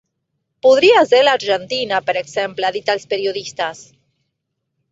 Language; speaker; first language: Catalan; non-native, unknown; Spanish